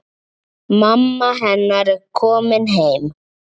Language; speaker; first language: Icelandic; native; Icelandic